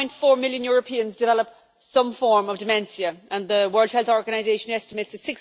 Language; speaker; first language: English; native; English